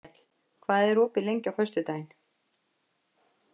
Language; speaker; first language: Icelandic; native; Icelandic